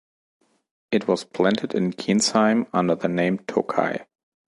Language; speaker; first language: English; non-native, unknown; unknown